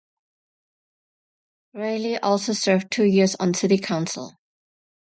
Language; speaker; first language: English; non-native, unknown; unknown